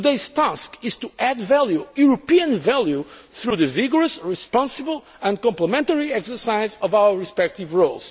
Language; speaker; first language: English; non-native, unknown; Portuguese